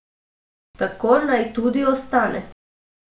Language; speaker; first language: Slovenian; non-native, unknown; Macedonian